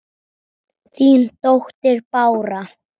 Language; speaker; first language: Icelandic; native; Icelandic